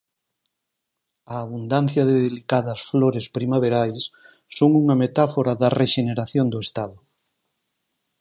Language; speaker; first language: Galician; native; Galician